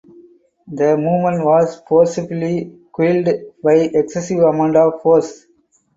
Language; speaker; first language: English; non-native, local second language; Tamil